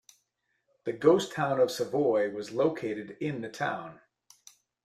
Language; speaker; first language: English; native; English